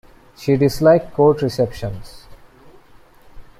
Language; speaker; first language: English; non-native, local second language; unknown